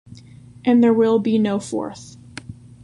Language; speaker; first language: English; native; English